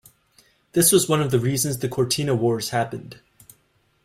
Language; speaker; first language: English; native; English